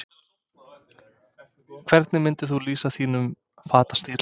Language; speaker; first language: Icelandic; non-native, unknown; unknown